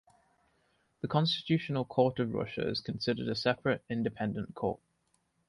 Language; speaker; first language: English; native; English